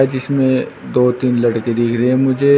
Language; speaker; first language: Hindi; native; Hindi